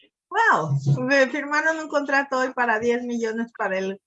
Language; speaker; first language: Spanish; native; Spanish